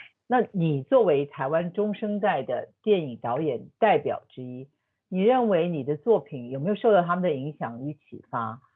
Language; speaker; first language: Chinese; native; Chinese